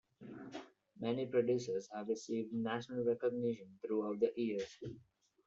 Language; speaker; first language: English; non-native, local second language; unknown